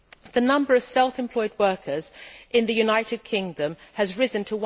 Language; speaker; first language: English; native; English